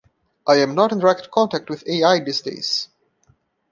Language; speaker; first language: English; non-native, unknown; Portuguese